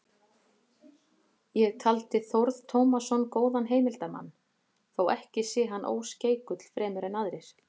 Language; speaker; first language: Icelandic; native; Icelandic